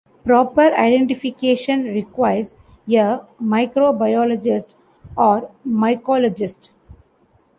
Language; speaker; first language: English; non-native, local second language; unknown